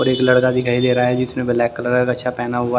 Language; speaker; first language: Hindi; native; Hindi